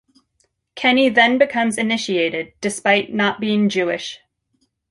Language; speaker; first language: English; native; English